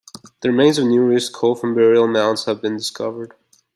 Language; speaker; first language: English; native; English